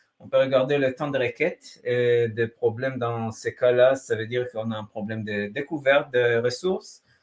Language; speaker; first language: French; non-native, fluent; Hebrew